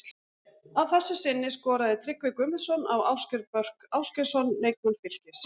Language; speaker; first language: Icelandic; native; Icelandic